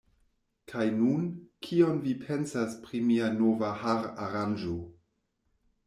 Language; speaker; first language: Esperanto; non-native, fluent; German